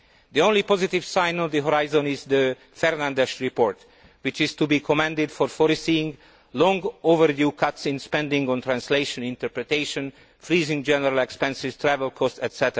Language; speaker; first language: English; non-native, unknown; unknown